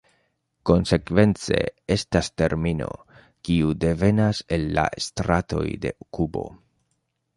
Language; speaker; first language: Esperanto; non-native, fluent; Spanish